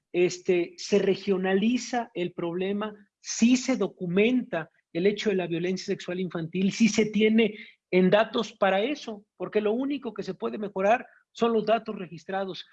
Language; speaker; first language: Spanish; native; Spanish